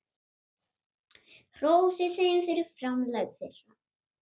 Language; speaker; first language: Icelandic; non-native, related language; Swedish